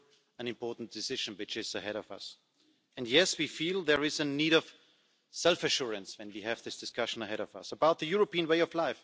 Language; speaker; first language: English; non-native, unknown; German